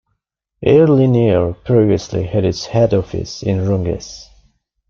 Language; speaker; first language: English; non-native, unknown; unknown